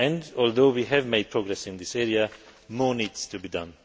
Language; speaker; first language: English; non-native, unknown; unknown